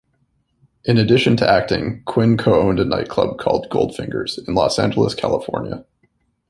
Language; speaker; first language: English; native; English